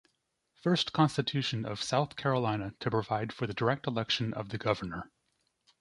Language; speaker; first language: English; native; English